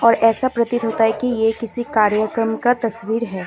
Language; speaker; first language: Hindi; non-native, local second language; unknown